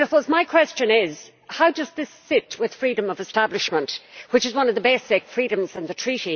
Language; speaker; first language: English; native; English